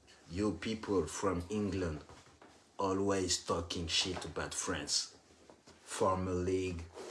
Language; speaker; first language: English; non-native, learner; French